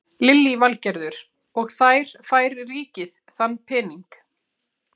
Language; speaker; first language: Icelandic; native; Icelandic